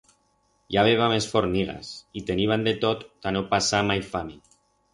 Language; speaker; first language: Aragonese; non-native, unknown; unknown